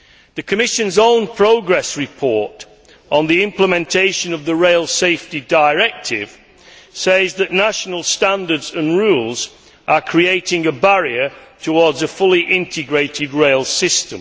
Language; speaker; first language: English; native; English